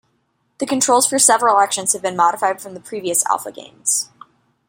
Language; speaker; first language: English; native; English